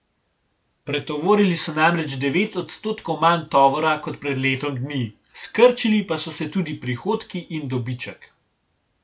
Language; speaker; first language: Slovenian; native; Slovenian